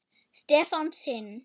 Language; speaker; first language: Icelandic; non-native, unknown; German